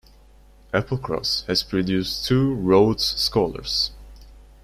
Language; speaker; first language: English; non-native, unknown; Turkish